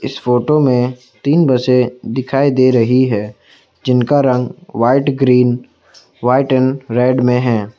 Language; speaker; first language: Hindi; non-native, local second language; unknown